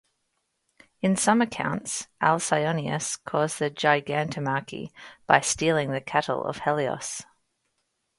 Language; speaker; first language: English; native; English